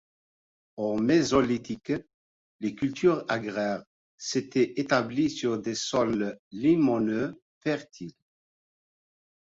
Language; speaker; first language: French; non-native, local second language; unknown